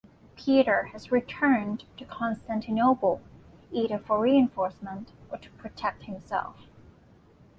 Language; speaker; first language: English; non-native, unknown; Thai